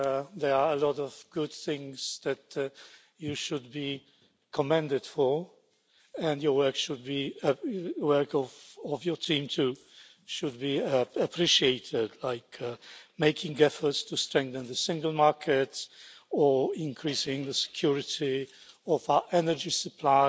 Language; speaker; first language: English; non-native, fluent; Polish